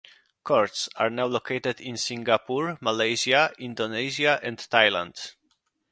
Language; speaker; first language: English; non-native, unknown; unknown